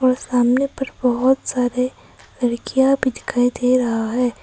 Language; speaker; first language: Hindi; non-native, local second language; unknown